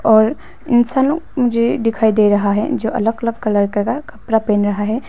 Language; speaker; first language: Hindi; non-native, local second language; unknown